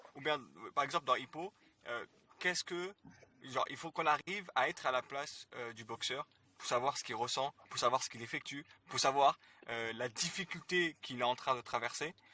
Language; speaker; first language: French; early bilingual, other home language; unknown